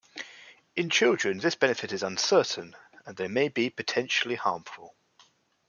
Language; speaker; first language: English; native; English